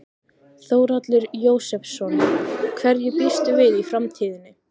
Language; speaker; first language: Icelandic; native; Icelandic